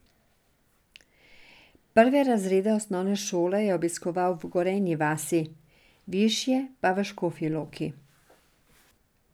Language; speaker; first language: Slovenian; non-native, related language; Serbian